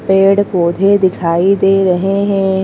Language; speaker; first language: Hindi; native; Hindi